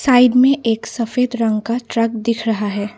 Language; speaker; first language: Hindi; non-native, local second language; Assamese